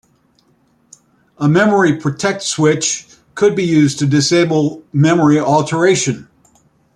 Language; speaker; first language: English; native; English